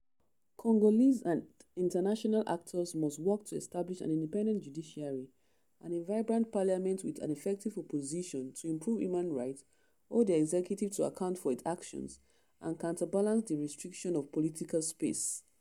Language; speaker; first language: English; non-native, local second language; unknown